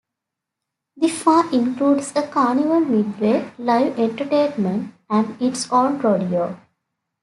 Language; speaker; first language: English; native; English